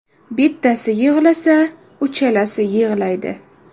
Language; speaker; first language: Uzbek; native; Uzbek